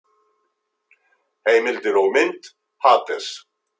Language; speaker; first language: Icelandic; native; Icelandic